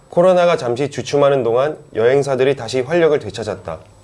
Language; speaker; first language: Korean; early bilingual, heritage; Korean